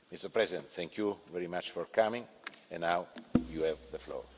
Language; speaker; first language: English; non-native, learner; Italian